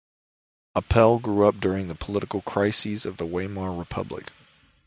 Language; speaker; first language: English; native; English